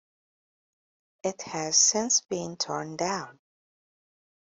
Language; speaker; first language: English; native; English